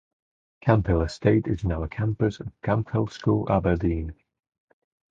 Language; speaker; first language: English; non-native, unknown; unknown